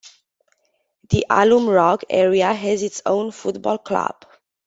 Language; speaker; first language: English; non-native, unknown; Romanian